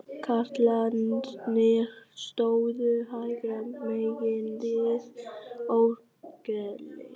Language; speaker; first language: Icelandic; non-native, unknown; Vietnamese